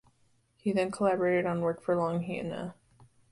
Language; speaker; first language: English; native; English